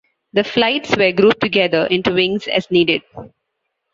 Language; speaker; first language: English; non-native, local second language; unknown